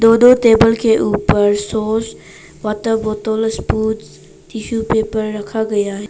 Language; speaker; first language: Hindi; non-native, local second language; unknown